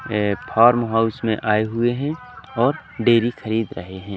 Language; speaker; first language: Hindi; native; Hindi